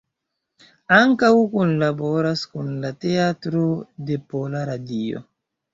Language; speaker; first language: Esperanto; non-native, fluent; Chinese